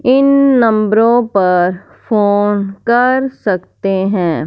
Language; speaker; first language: Hindi; non-native, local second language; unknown